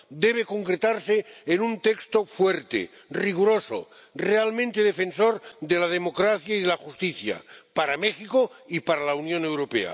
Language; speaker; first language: Spanish; non-native, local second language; Catalan